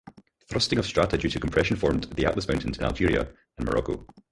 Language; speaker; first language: English; native; English